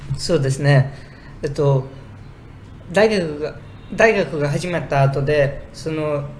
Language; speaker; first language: Japanese; non-native, fluent; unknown